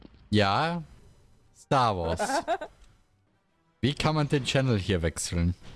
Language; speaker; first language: German; native; German